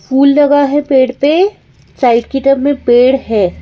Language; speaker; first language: Hindi; native; Hindi